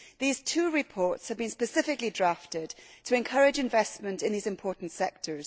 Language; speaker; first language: English; native; English